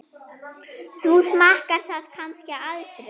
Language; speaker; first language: Icelandic; non-native, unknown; German